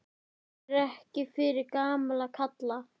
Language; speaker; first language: Icelandic; native; Icelandic